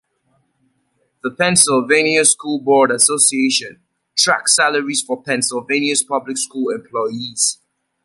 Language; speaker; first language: English; native; English